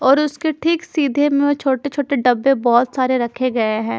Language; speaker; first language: Hindi; non-native, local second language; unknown